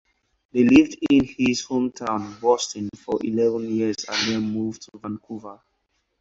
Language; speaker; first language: English; non-native, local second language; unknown